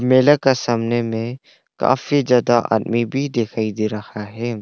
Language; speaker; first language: Hindi; non-native, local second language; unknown